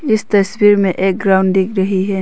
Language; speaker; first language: Hindi; non-native, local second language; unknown